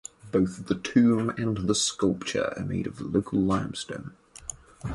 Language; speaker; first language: English; native; English